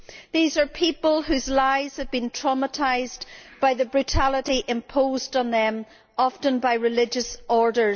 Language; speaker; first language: English; native; English